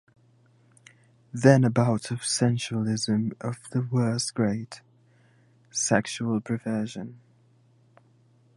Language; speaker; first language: English; native; English